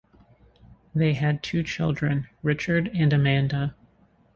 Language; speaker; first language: English; native; English